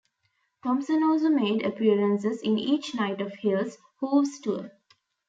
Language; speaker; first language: English; non-native, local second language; Tamil